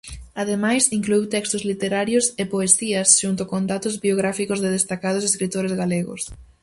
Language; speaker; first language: Galician; native; Galician